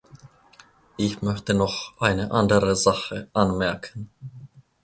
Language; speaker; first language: German; non-native, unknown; Finnish